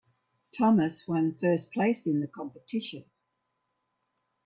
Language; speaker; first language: English; native; English